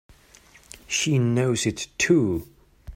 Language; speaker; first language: English; non-native, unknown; German